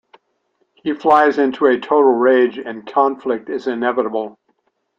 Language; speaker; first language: English; native; English